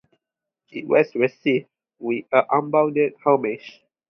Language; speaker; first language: English; non-native, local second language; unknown